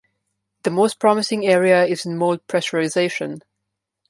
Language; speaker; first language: English; non-native, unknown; Slovenian